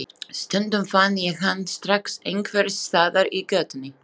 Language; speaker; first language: Icelandic; non-native, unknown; Slovak